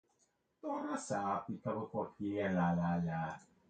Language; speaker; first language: English; native; English